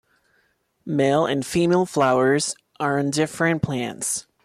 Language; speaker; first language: English; non-native, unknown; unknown